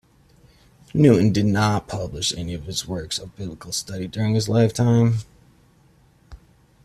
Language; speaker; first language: English; native; English